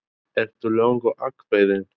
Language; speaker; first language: Icelandic; non-native, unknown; Albanian